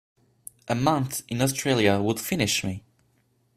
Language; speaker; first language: English; non-native, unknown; French